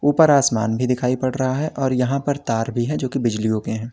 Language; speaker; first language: Hindi; native; Hindi